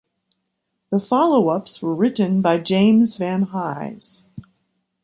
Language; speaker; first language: English; native; English